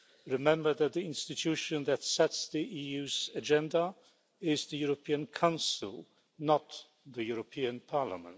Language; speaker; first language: English; non-native, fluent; Polish